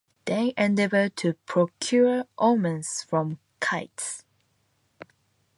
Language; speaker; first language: English; non-native, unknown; Japanese